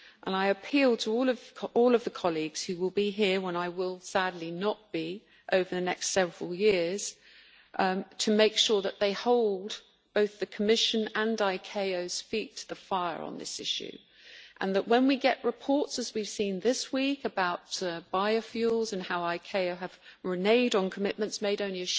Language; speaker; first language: English; native; English